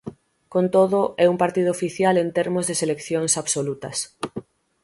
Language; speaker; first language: Galician; native; Galician